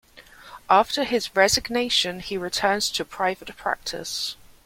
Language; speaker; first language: English; native; English